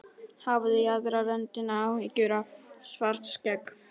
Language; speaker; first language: Icelandic; non-native, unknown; Polish